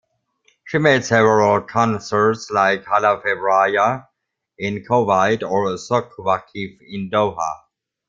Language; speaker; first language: English; non-native, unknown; German